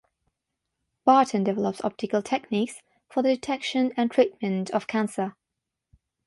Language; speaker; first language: English; non-native, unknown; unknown